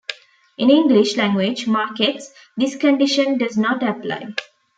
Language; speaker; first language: English; non-native, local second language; Tamil